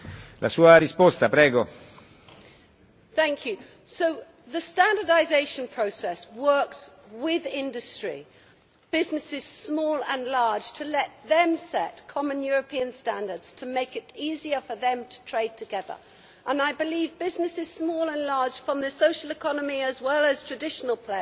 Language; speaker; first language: English; native; English